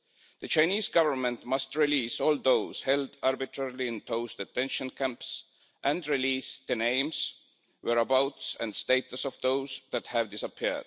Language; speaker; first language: English; non-native, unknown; Estonian